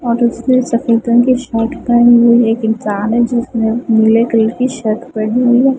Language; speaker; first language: Hindi; non-native, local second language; Punjabi